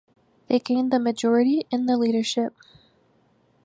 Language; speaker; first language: English; native; English